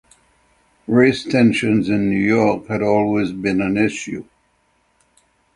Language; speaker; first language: English; native; English